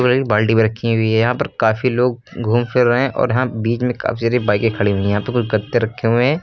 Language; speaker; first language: Hindi; native; Hindi